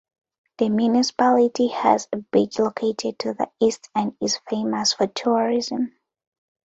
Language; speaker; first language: English; non-native, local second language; Ganda